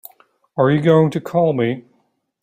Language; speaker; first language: English; native; English